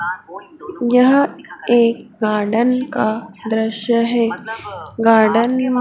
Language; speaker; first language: Hindi; native; Hindi